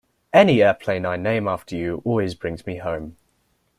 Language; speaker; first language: English; native; English